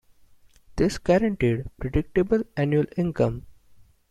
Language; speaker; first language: English; non-native, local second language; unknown